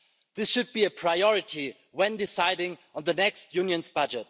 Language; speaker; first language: English; non-native, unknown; German